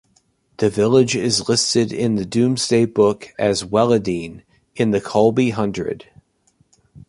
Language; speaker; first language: English; native; English